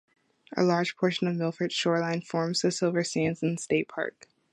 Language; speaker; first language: English; native; English